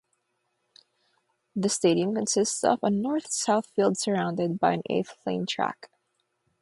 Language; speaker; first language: English; non-native, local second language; Filipino